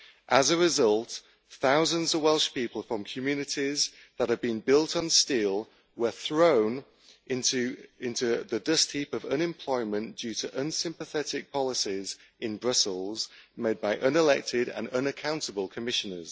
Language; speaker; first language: English; native; English